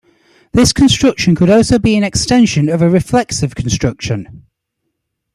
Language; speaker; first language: English; native; English